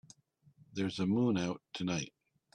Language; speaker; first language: English; native; English